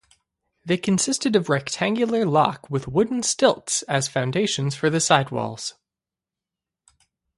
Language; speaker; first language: English; native; English